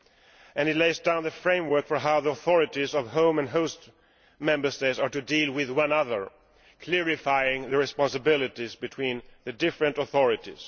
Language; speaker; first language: English; non-native, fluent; Swedish